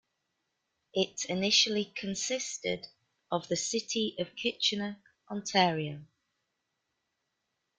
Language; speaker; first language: English; native; English